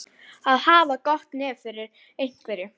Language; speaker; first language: Icelandic; native; Icelandic